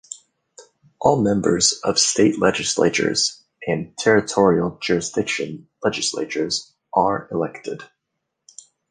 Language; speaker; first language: English; native; English